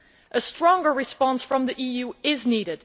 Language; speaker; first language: English; non-native, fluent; Dutch